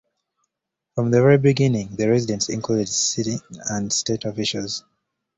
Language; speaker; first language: English; native; English